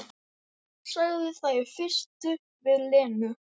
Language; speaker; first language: Icelandic; native; Icelandic